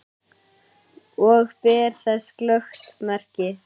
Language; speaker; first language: Icelandic; native; Icelandic